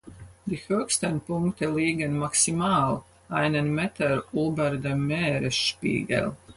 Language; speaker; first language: German; non-native, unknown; Latvian